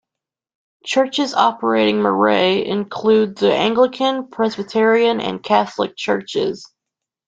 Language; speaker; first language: English; native; English